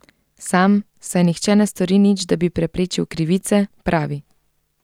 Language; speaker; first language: Slovenian; native; Slovenian